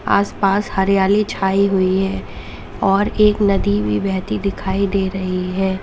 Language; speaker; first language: Hindi; native; Hindi